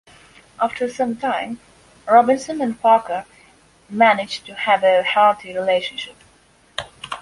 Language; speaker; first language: English; non-native, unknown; Polish